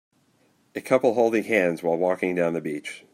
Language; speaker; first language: English; native; English